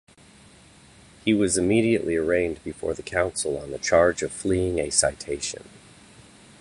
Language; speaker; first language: English; native; English